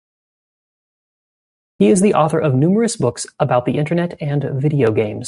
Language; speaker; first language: English; native; English